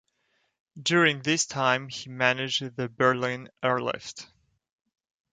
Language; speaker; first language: English; non-native, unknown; French